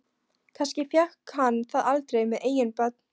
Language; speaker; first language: Icelandic; non-native, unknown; Polish